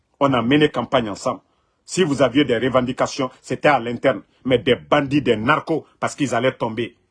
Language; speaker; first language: French; non-native, local second language; Mandingo